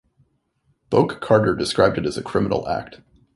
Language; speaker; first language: English; native; English